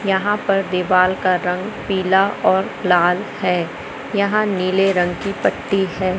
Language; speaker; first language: Hindi; native; Hindi